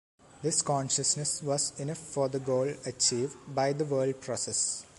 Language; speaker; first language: English; non-native, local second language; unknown